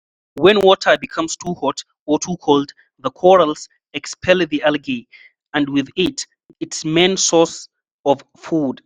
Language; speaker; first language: English; non-native, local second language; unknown